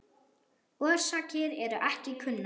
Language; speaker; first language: Icelandic; non-native, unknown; German